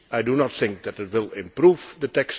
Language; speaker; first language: English; non-native, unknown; Dutch